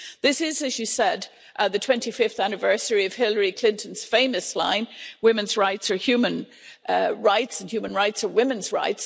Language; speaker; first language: English; native; English